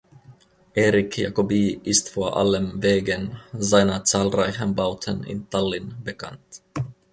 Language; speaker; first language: German; non-native, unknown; Finnish